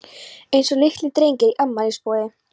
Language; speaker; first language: Icelandic; non-native, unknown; Polish